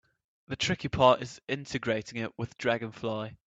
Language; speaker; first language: English; native; English